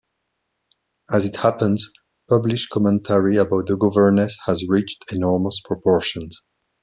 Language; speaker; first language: English; non-native, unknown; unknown